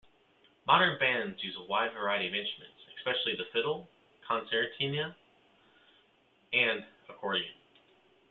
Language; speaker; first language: English; native; English